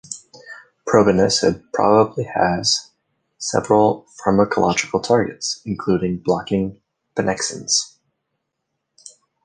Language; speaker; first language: English; native; English